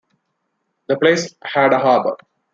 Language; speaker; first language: English; non-native, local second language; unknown